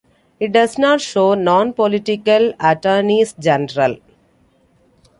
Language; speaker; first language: English; non-native, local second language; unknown